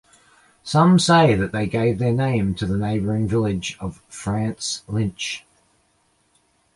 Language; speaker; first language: English; native; English